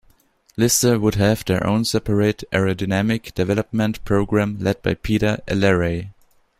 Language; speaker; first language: English; non-native, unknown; German